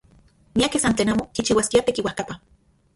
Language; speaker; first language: Central Puebla Nahuatl; non-native, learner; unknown